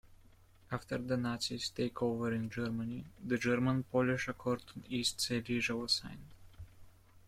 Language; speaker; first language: English; native; English